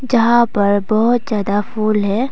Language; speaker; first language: Hindi; non-native, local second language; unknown